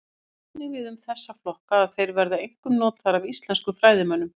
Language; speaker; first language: Icelandic; native; Icelandic